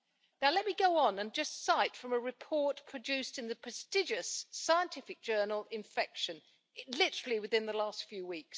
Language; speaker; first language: English; native; English